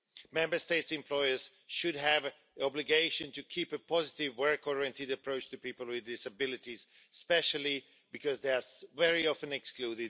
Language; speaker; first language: English; non-native, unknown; Swedish